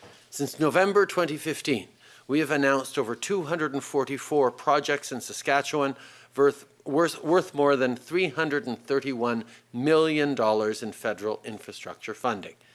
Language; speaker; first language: English; native; English